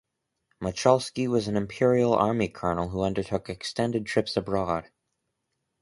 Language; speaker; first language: English; native; English